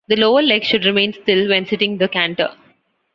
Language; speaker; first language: English; non-native, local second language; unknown